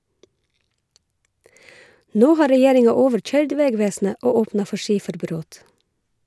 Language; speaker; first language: Norwegian; native; Norwegian